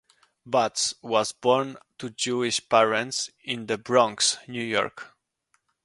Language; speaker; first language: English; non-native, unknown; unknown